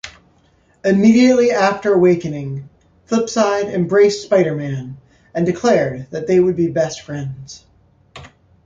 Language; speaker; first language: English; native; English